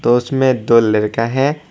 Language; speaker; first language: Hindi; non-native, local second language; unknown